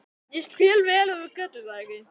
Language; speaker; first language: Icelandic; native; Icelandic